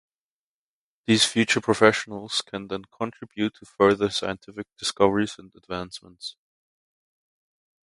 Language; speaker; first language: English; native; English